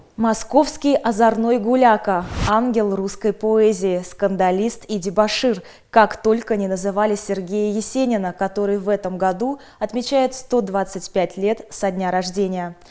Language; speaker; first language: Russian; native; Russian